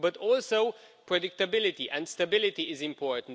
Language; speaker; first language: English; non-native, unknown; Romanian